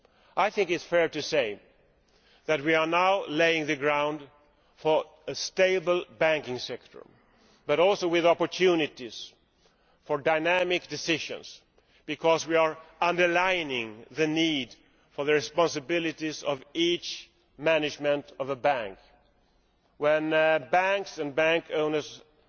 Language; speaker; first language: English; non-native, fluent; Swedish